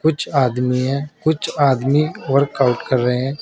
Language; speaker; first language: Hindi; native; Hindi